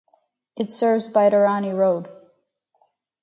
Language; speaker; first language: English; native; English